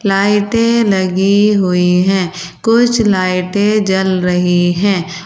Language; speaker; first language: Hindi; native; Hindi